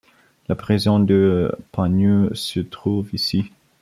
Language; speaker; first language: French; non-native, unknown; Bulgarian